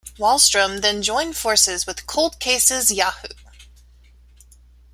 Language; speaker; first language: English; native; English